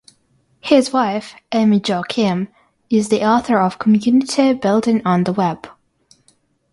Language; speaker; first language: English; non-native, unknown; Russian